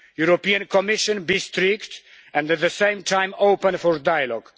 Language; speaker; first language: English; non-native, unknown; Polish